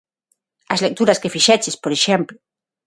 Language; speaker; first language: Galician; non-native, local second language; Spanish